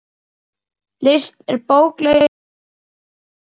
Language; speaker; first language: Icelandic; native; Icelandic